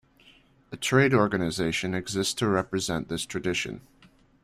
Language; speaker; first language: English; native; English